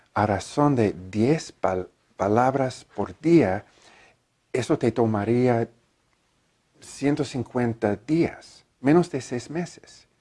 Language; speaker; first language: Spanish; non-native, learner; English